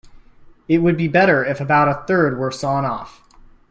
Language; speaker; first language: English; native; English